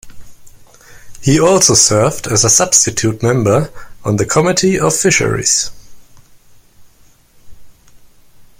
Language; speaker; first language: English; non-native, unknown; German